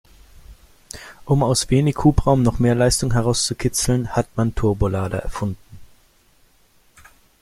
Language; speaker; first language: German; native; German